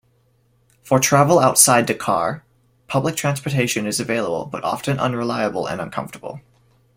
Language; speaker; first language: English; native; English